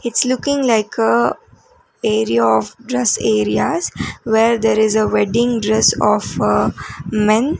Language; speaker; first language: English; non-native, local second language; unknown